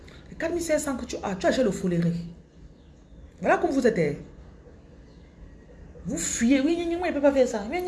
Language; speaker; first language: French; non-native, local second language; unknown